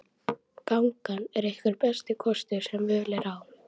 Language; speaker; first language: Icelandic; native; Icelandic